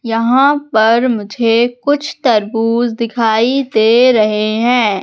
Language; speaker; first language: Hindi; native; Hindi